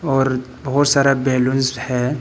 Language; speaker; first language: Hindi; non-native, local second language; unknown